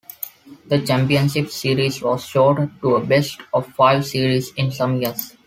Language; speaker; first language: English; non-native, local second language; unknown